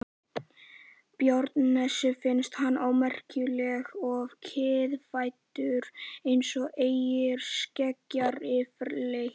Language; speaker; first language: Icelandic; native; Icelandic